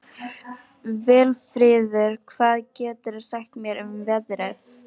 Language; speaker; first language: Icelandic; non-native, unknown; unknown